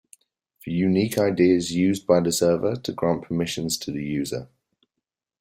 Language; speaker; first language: English; native; English